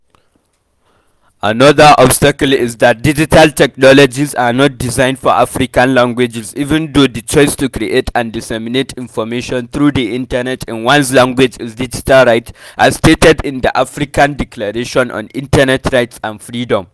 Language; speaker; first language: English; non-native, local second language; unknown